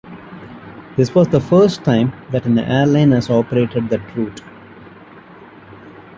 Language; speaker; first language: English; non-native, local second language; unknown